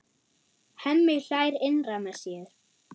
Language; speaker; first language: Icelandic; non-native, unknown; German